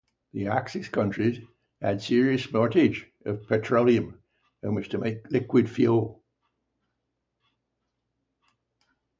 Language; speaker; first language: English; native; English